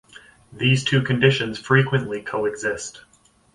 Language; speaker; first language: English; native; English